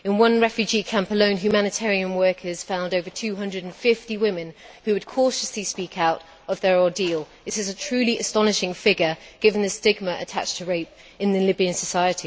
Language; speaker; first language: English; native; English